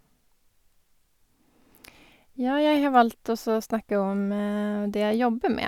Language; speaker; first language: Norwegian; non-native, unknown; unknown